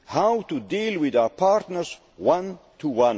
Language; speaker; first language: English; non-native, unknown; Dutch